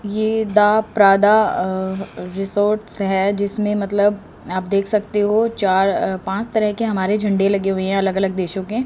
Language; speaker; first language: Hindi; native; Hindi